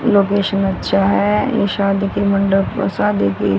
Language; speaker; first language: Hindi; native; Hindi